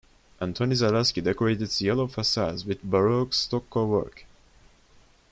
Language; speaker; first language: English; non-native, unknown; Turkish